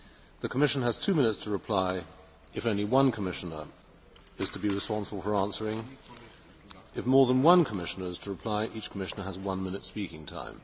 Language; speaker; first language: English; native; English